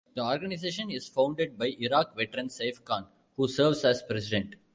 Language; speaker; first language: English; non-native, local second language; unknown